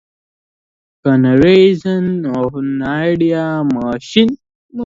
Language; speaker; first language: English; native; English